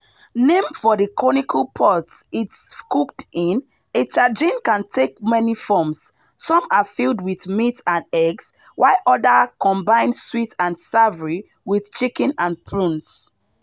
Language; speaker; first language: English; non-native, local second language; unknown